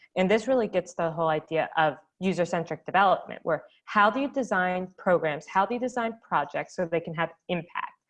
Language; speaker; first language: English; native; English